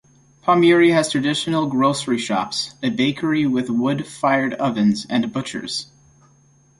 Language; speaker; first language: English; native; English